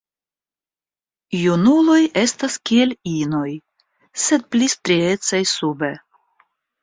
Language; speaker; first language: Esperanto; non-native, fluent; Russian